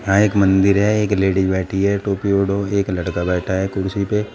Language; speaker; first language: Hindi; native; Hindi